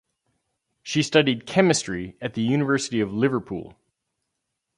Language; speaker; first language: English; native; English